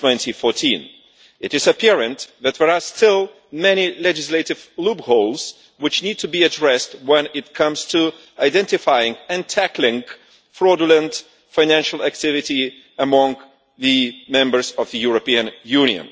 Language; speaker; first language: English; non-native, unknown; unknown